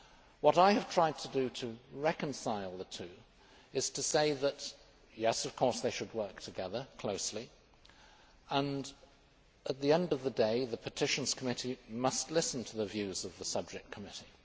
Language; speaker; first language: English; native; English